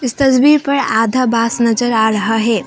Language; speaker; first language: Hindi; non-native, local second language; Assamese